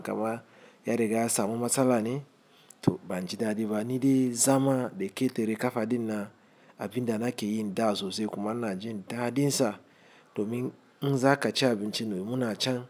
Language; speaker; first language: Hausa; non-native, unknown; Igbo